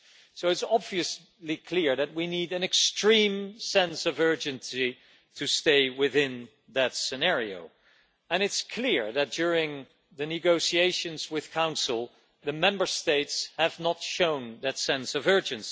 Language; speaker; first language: English; non-native, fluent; Dutch